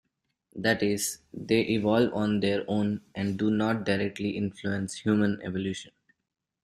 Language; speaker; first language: English; non-native, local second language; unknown